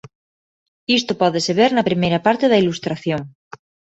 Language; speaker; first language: Galician; non-native, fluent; Spanish